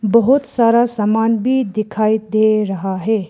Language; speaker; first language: Hindi; non-native, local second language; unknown